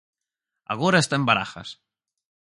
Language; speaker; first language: Galician; native; Galician